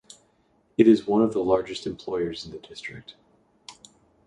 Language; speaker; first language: English; native; English